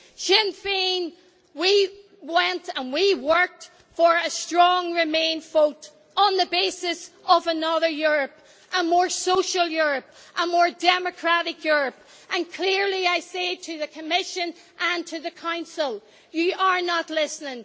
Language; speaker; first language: English; native; English